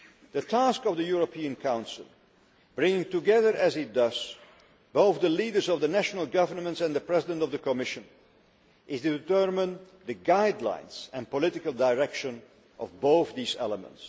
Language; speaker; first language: English; non-native, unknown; Dutch